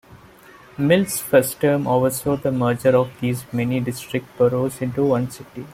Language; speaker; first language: English; non-native, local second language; Malayalam